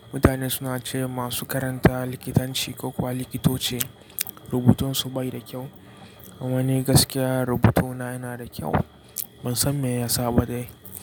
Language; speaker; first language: Hausa; native; Hausa